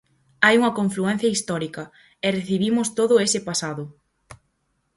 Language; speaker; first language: Galician; native; Galician